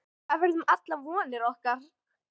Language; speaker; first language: Icelandic; native; Icelandic